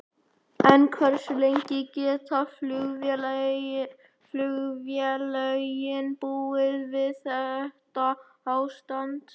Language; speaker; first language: Icelandic; native; Icelandic